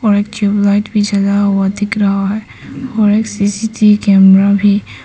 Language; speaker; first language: Hindi; early bilingual, other home language; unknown